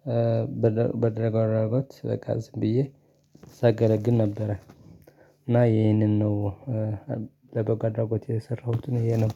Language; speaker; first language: Amharic; non-native, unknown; Tigrinya